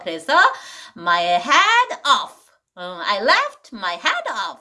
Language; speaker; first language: English; non-native, learner; Korean